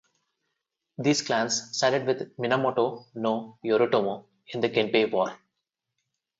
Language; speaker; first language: English; non-native, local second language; Telugu